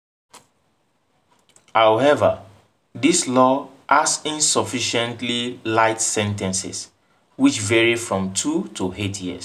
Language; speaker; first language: English; non-native, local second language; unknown